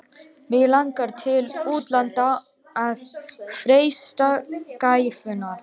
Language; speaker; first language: Icelandic; non-native, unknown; Romanian